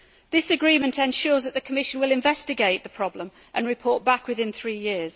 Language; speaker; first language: English; native; English